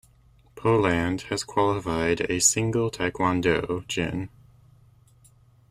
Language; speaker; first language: English; native; English